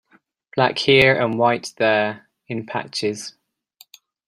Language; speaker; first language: English; native; English